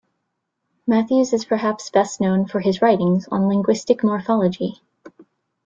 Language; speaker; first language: English; native; English